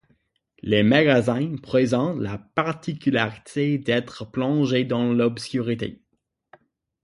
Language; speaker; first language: French; non-native, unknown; English